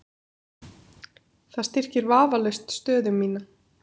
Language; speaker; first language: Icelandic; native; Icelandic